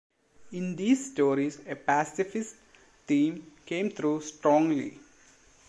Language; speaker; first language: English; non-native, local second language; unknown